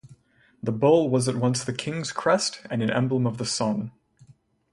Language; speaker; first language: English; native; English